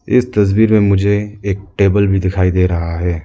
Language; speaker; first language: Hindi; non-native, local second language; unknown